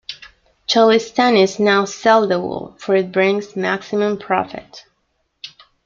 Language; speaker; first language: English; non-native, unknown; Spanish